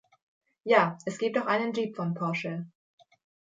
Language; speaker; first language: German; native; German